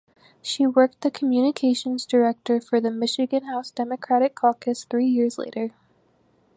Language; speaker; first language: English; native; English